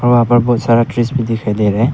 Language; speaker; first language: Hindi; early bilingual, other home language; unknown